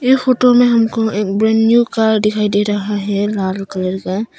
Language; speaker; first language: Hindi; non-native, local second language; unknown